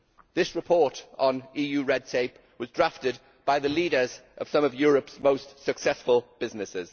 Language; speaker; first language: English; native; English